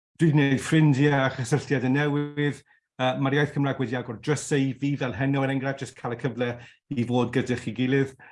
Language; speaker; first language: Welsh; non-native, local second language; English